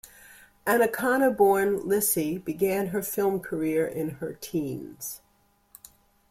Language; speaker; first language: English; native; English